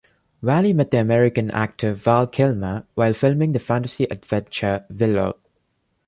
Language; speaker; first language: English; non-native, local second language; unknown